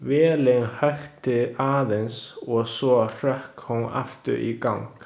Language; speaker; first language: Icelandic; non-native, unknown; Chinese